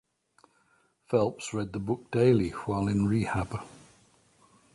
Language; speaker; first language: English; native; English